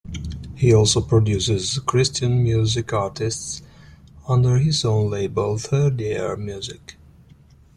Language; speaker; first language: English; non-native, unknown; Italian